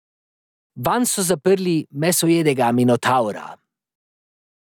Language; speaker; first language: Slovenian; native; Slovenian